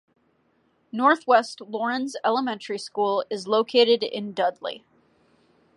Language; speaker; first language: English; native; English